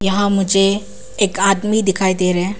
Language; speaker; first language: Hindi; non-native, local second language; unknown